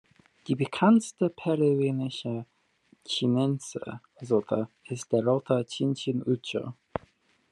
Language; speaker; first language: German; non-native, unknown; English